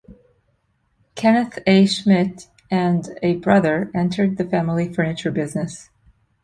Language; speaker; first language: English; native; English